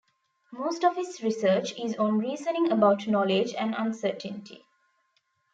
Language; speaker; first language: English; non-native, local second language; Tamil